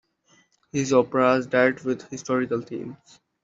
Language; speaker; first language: English; non-native, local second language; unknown